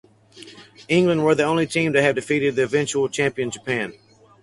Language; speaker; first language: English; native; English